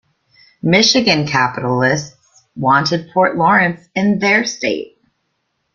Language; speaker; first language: English; native; English